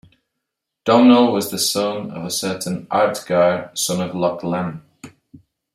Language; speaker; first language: English; native; English